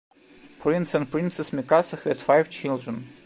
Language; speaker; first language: English; non-native, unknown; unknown